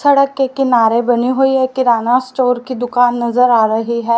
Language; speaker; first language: Hindi; native; Hindi